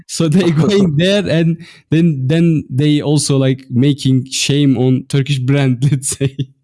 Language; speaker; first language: English; non-native, fluent; Turkish